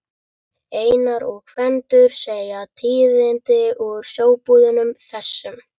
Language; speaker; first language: Icelandic; native; Icelandic